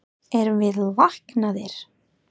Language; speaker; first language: Icelandic; non-native, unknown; English